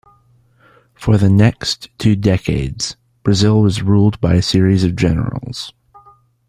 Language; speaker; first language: English; native; English